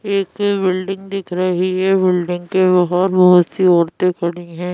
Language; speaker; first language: Hindi; native; Hindi